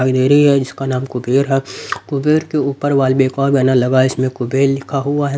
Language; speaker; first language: Hindi; native; Hindi